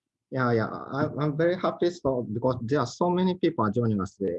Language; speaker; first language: English; non-native, learner; Japanese